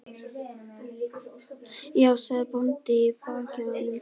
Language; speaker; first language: Icelandic; native; Icelandic